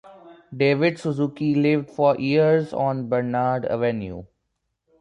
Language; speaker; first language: English; non-native, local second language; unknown